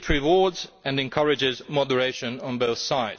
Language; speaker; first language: English; non-native, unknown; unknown